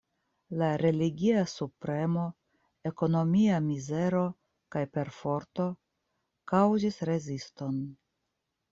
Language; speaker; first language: Esperanto; non-native, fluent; Russian